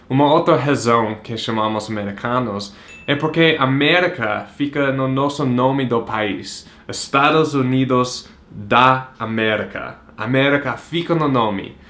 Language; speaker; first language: Portuguese; non-native, fluent; English